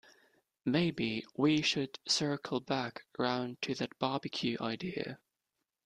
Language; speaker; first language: English; non-native, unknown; German